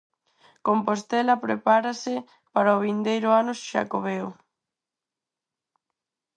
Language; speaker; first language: Galician; non-native, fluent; Spanish